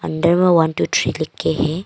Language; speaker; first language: Hindi; non-native, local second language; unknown